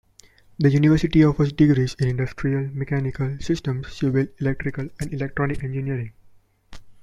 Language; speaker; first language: English; non-native, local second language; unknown